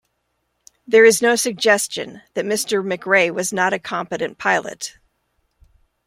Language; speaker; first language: English; native; English